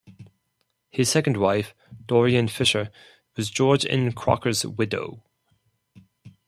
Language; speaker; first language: English; non-native, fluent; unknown